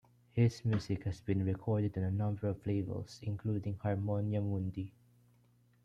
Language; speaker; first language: English; non-native, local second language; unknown